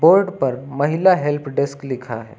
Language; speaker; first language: Hindi; native; Hindi